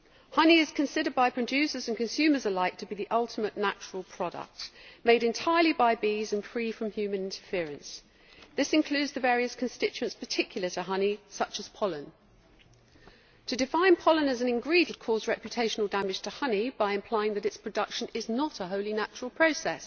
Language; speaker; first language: English; native; English